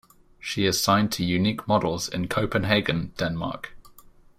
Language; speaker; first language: English; native; English